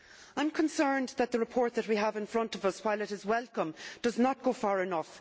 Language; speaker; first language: English; native; English